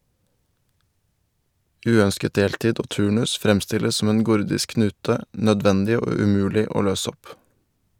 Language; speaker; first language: Norwegian; native; Norwegian